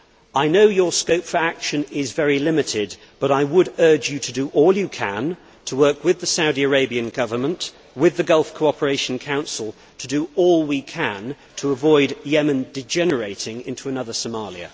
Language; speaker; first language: English; native; English